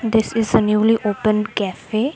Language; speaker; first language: English; non-native, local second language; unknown